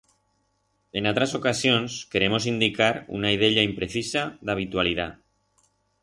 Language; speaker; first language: Aragonese; non-native, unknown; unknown